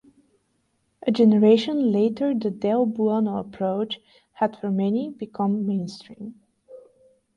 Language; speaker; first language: English; non-native, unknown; Bulgarian